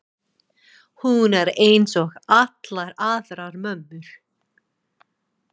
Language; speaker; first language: Icelandic; non-native, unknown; English